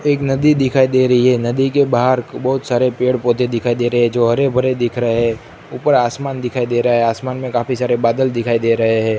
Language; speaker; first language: Hindi; non-native, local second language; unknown